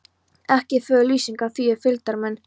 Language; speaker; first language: Icelandic; non-native, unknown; Polish